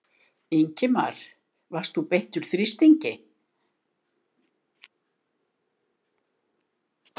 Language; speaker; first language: Icelandic; native; Icelandic